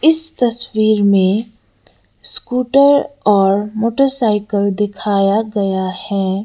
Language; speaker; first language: Hindi; non-native, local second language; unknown